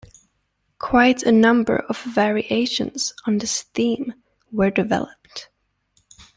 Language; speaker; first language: English; native; English